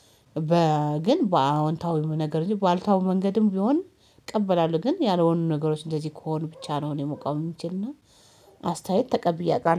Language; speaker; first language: Amharic; native; Amharic